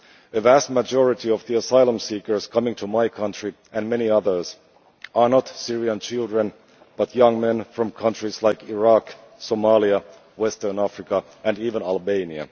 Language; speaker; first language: English; non-native, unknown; Finnish